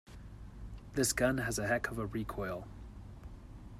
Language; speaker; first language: English; native; English